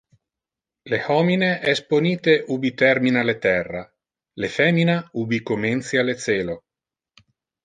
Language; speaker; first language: Interlingua; non-native, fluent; Italian